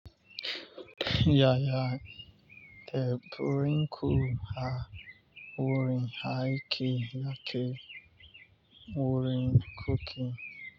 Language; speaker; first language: Hausa; non-native, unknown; Yoruba